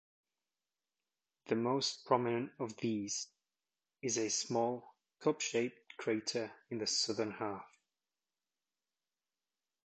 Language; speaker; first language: English; native; English